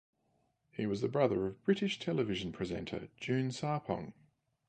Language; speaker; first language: English; native; English